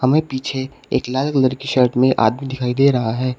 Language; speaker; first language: Hindi; native; Hindi